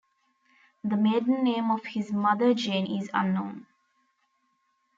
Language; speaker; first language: English; non-native, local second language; Tamil